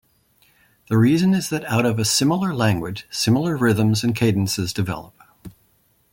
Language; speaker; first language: English; native; English